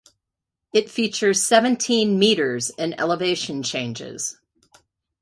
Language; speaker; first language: English; native; English